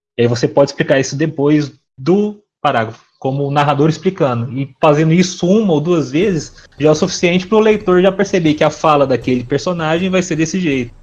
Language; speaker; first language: Portuguese; native; Portuguese